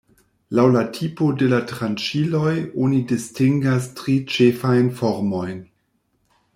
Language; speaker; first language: Esperanto; non-native, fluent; German